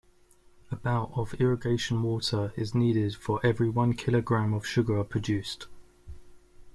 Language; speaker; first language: English; native; English